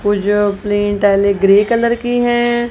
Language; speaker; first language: Hindi; non-native, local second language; Punjabi